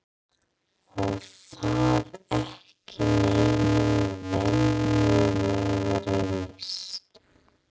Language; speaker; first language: Icelandic; non-native, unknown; English